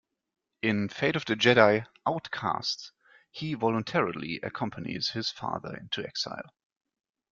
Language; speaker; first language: English; non-native, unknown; German